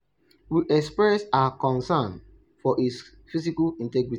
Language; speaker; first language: English; non-native, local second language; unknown